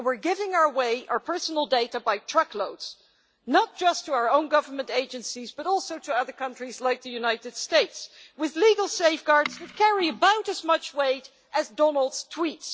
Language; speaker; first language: English; non-native, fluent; Dutch